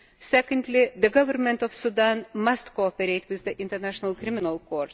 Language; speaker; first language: English; non-native, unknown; Lithuanian